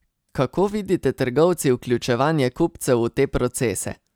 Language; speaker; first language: Slovenian; native; Slovenian